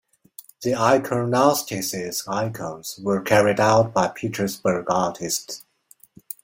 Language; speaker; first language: English; non-native, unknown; Chinese